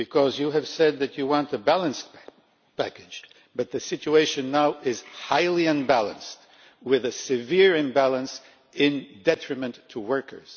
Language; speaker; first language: English; non-native, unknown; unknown